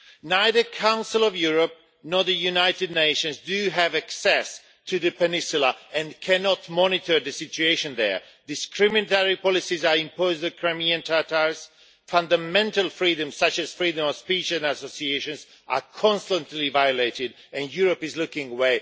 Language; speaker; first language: English; non-native, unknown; Swedish